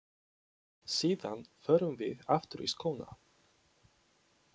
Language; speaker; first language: Icelandic; non-native, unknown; Polish